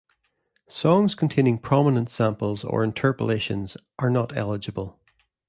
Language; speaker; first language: English; native; English